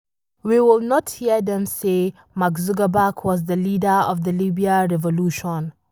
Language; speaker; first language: English; non-native, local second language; Hausa